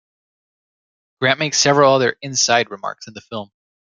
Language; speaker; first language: English; native; English